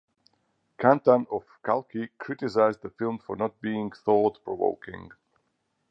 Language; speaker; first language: English; non-native, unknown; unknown